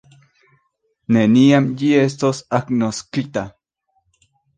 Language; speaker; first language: Esperanto; non-native, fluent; Spanish